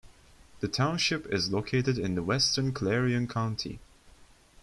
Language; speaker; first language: English; non-native, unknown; Turkish